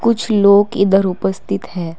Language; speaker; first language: Hindi; non-native, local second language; Assamese